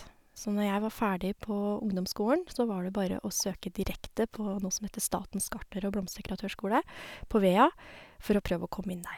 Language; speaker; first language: Norwegian; native; Norwegian